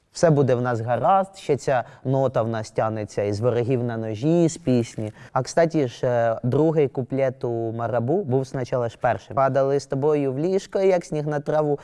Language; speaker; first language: Ukrainian; non-native, local second language; Russian